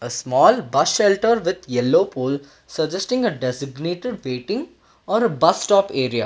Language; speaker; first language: English; non-native, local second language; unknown